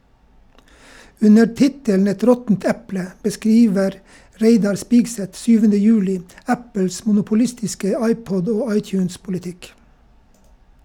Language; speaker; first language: Norwegian; native; Norwegian